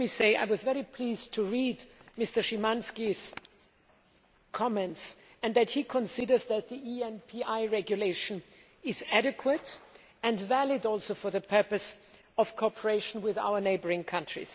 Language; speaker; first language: English; non-native, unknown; German